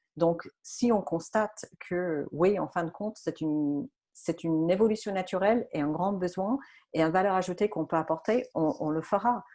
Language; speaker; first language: French; non-native, fluent; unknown